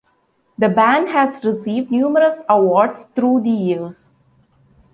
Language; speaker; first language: English; non-native, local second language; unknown